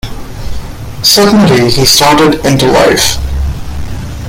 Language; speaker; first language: English; non-native, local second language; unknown